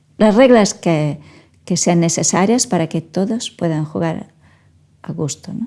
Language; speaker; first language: Spanish; non-native, fluent; Portuguese